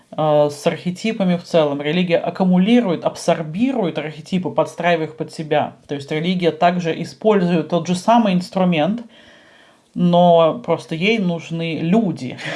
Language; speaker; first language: Russian; native; Russian